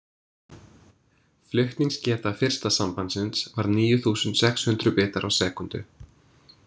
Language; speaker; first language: Icelandic; non-native, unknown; English